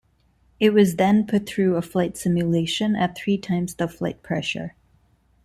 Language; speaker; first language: English; non-native, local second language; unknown